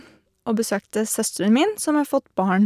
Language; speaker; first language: Norwegian; non-native, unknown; English